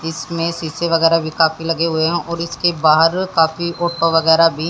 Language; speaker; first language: Hindi; native; Hindi